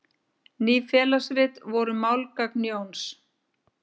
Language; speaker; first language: Icelandic; native; Icelandic